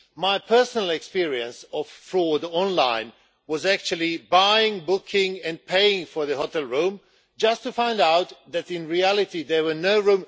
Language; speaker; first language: English; non-native, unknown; Swedish